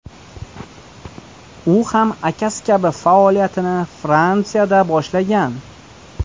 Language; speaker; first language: Uzbek; native; Uzbek